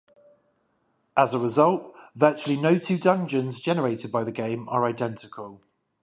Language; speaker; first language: English; native; English